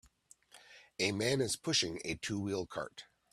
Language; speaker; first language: English; native; English